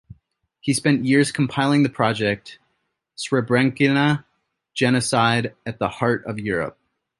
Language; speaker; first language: English; native; English